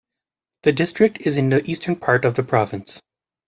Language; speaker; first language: English; native; English